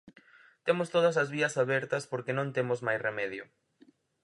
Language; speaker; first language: Galician; native; Galician